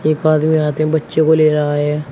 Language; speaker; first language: Hindi; native; Hindi